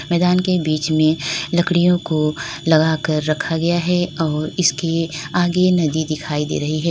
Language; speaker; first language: Hindi; native; Hindi